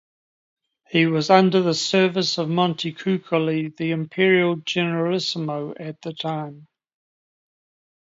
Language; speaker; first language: English; native; English